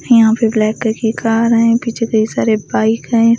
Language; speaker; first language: Hindi; native; Hindi